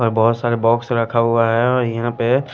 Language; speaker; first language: Hindi; non-native, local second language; Bhojpuri